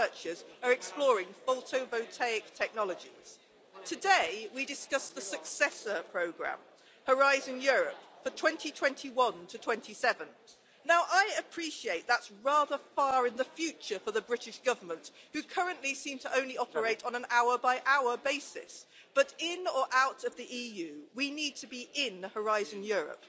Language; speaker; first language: English; native; English